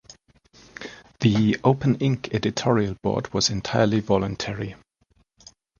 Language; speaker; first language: English; non-native, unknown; German